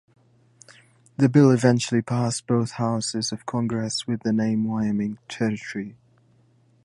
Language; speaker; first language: English; native; English